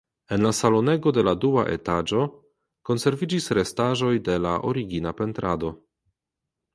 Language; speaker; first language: Esperanto; non-native, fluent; Polish